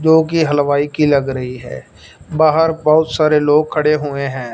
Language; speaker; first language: Hindi; non-native, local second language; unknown